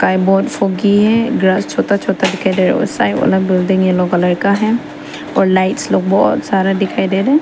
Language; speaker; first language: Hindi; non-native, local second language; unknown